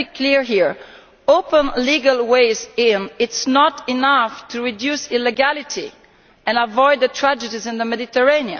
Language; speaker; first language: English; non-native, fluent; Italian